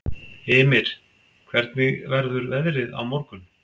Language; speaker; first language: Icelandic; native; Icelandic